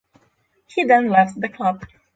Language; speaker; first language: English; non-native, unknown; Polish